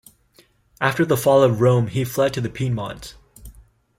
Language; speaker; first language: English; native; English